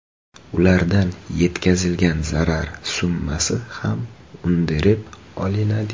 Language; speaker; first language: Uzbek; native; Uzbek